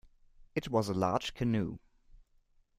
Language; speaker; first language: English; non-native, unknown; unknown